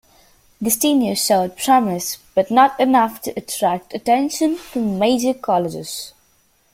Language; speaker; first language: English; native; English